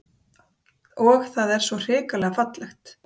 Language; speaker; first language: Icelandic; native; Icelandic